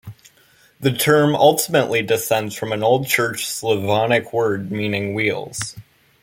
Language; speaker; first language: English; native; English